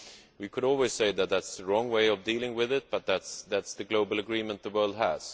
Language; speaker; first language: English; non-native, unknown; Swedish